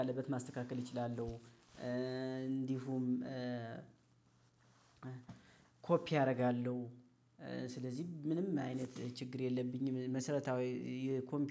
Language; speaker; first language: Amharic; native; Amharic